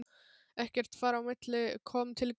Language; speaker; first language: Icelandic; non-native, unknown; Polish